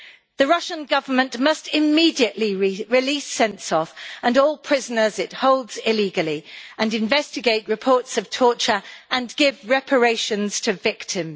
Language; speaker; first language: English; native; English